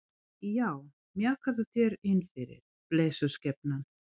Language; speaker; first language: Icelandic; non-native, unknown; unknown